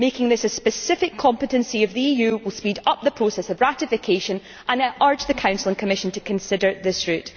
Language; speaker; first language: English; native; English